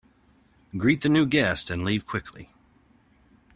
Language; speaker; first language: English; native; English